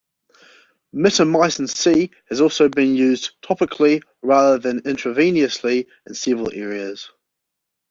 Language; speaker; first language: English; native; English